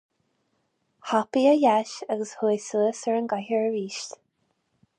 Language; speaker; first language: Irish; non-native, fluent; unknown